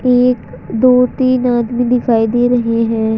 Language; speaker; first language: Hindi; native; Hindi